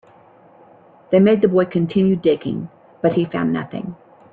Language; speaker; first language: English; native; English